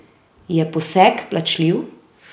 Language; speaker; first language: Slovenian; native; Slovenian